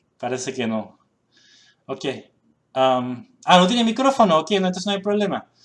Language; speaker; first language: Spanish; early bilingual, other home language; Korean